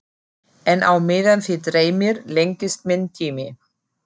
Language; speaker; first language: Icelandic; non-native, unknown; German